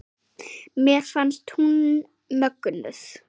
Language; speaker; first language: Icelandic; native; Icelandic